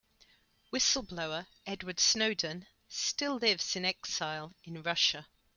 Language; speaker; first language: English; native; English